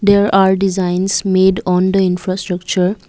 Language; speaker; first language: English; non-native, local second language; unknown